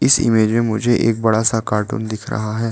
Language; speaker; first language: Hindi; non-native, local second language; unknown